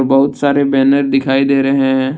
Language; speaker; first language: Hindi; non-native, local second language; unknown